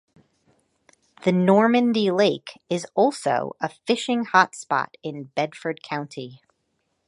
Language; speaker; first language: English; native; English